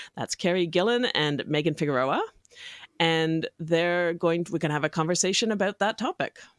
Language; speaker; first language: English; native; English